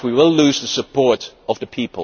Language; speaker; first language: English; non-native, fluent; Dutch